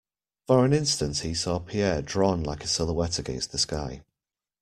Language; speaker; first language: English; native; English